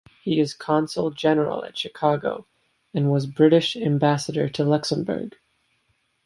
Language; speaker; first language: English; native; English